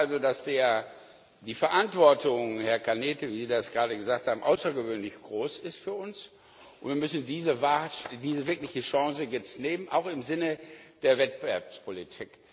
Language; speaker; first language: German; non-native, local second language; Luxembourgish